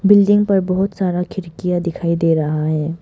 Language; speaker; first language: Hindi; non-native, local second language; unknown